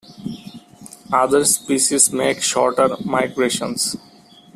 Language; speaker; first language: English; non-native, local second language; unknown